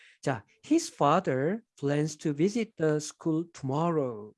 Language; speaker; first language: English; non-native, fluent; Korean